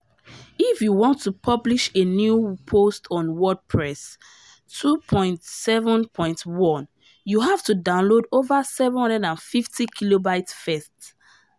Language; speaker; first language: English; non-native, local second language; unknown